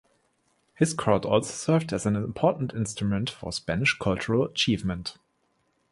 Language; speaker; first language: English; non-native, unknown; German